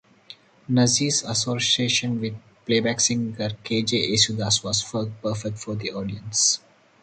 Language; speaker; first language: English; non-native, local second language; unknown